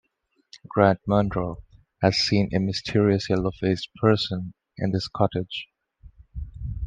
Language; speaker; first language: English; non-native, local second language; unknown